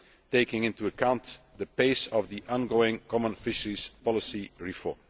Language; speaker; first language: English; non-native, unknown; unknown